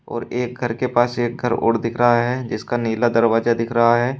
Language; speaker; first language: Hindi; native; Hindi